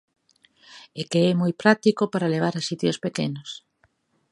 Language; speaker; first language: Galician; native; Galician